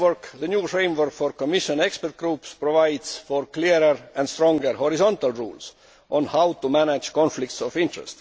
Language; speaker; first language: English; non-native, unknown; Estonian